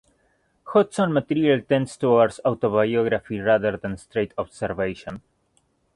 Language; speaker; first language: English; native; English